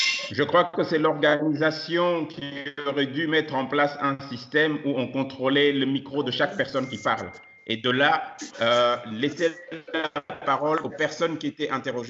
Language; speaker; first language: French; non-native, local second language; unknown